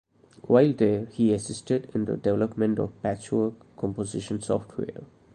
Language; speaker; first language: English; non-native, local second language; Malayalam